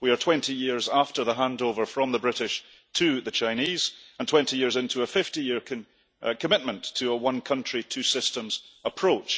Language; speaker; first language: English; early bilingual, heritage; English